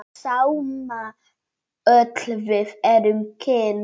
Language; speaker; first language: Icelandic; non-native, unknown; Polish